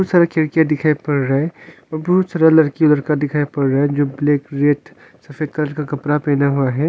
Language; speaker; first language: Hindi; non-native, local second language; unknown